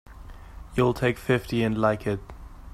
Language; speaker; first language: English; non-native, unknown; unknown